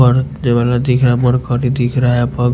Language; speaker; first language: Hindi; non-native, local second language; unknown